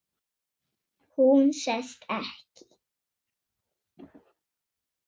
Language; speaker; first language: Icelandic; non-native, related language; Swedish